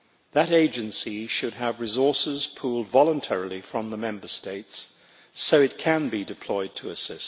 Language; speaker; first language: English; native; English